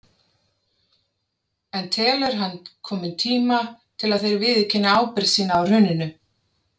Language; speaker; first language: Icelandic; native; Icelandic